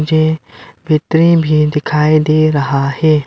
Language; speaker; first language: Hindi; non-native, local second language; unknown